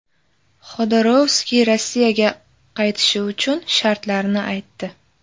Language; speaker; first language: Uzbek; native; Uzbek